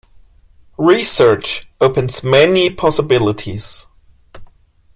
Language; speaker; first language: English; non-native, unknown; German